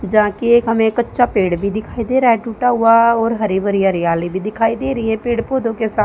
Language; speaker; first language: Hindi; native; Hindi